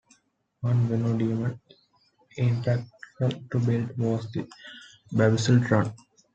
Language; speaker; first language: English; non-native, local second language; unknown